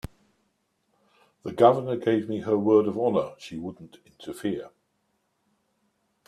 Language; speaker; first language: English; native; English